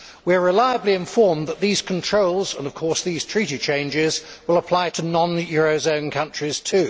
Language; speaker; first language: English; native; English